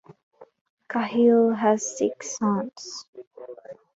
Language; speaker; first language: English; non-native, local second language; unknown